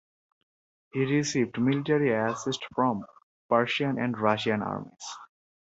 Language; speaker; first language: English; non-native, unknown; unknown